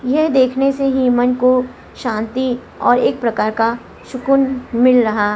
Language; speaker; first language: Hindi; non-native, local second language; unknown